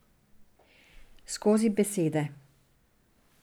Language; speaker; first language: Slovenian; non-native, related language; Serbian